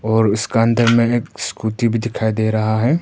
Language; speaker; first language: Hindi; non-native, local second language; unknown